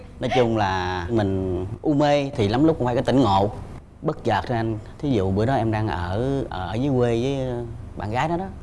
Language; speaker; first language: Vietnamese; native; Vietnamese